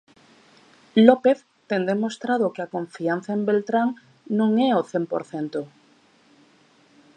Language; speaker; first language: Galician; native; Galician